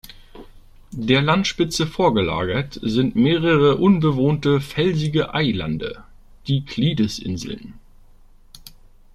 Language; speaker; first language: German; native; German